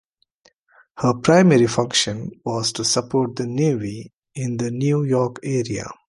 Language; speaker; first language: English; non-native, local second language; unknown